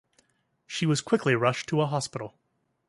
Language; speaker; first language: English; native; English